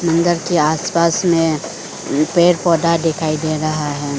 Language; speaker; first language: Hindi; non-native, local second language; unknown